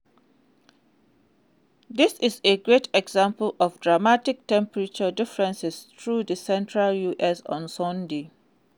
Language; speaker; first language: English; non-native, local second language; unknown